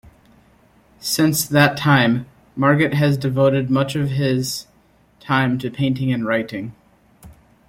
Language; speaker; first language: English; native; English